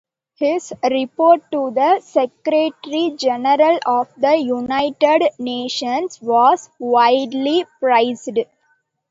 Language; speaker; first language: English; non-native, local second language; Tamil